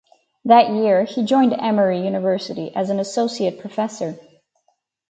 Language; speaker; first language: English; native; English